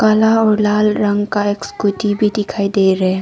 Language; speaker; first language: Hindi; non-native, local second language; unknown